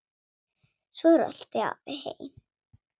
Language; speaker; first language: Icelandic; non-native, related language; Swedish